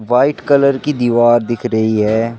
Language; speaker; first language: Hindi; native; Hindi